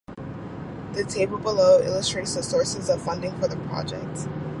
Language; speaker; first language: English; native; English